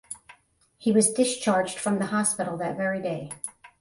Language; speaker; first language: English; native; English